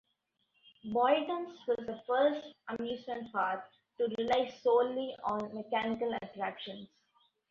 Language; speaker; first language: English; non-native, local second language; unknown